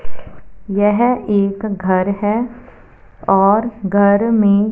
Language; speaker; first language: Hindi; non-native, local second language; Punjabi